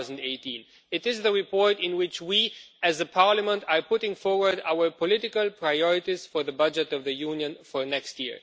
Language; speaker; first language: English; non-native, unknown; Romanian